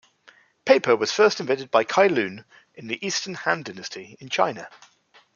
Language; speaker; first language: English; native; English